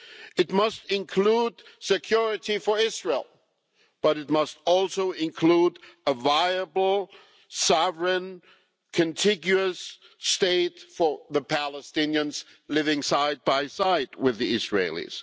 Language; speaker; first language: English; non-native, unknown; German